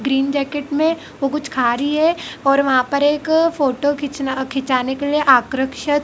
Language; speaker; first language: Hindi; native; Hindi